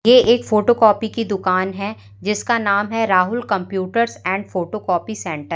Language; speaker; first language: Hindi; native; Hindi